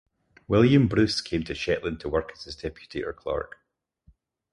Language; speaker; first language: English; native; English